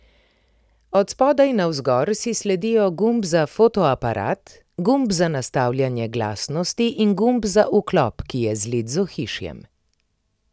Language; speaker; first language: Slovenian; native; Slovenian